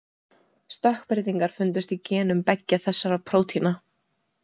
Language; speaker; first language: Icelandic; native; Icelandic